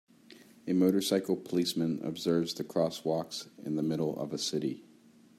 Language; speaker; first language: English; native; English